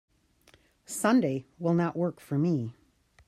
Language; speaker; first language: English; native; English